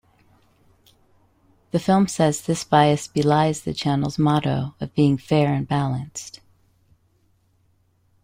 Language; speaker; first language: English; native; English